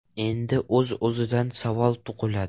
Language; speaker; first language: Uzbek; non-native, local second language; Russian